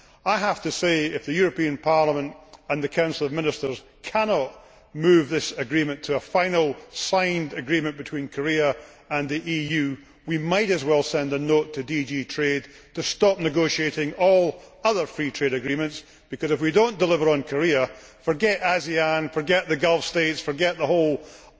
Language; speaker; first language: English; native; English